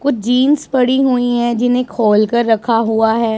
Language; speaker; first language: Hindi; non-native, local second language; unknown